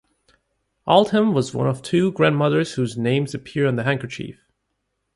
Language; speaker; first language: English; native; English